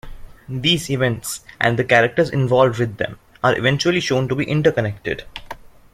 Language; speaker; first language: English; non-native, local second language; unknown